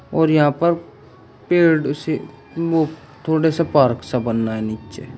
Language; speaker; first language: Hindi; native; Hindi